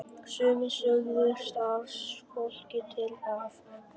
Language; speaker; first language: Icelandic; non-native, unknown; Vietnamese